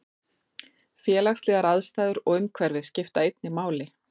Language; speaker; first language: Icelandic; native; Icelandic